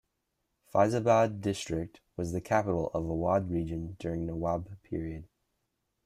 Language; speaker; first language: English; native; English